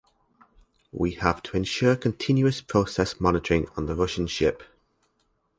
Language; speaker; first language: English; native; English